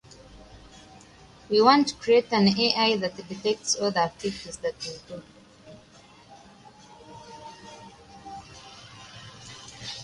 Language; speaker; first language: English; native; English